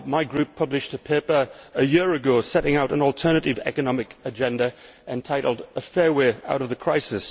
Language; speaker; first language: English; native; English